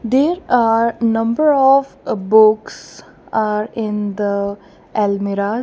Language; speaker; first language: English; non-native, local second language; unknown